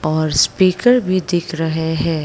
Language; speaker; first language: Hindi; non-native, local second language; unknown